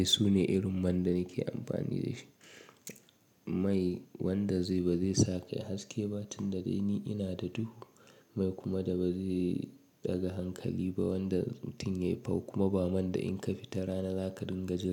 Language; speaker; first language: Hausa; native; Hausa